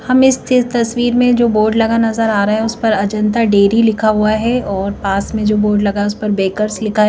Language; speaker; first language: Hindi; native; Hindi